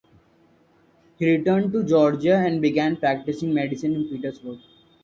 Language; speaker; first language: English; non-native, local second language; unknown